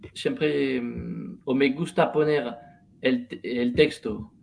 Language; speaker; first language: Spanish; non-native, learner; French